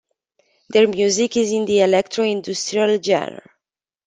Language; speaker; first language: English; non-native, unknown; Romanian